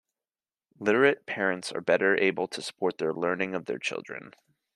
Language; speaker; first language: English; native; English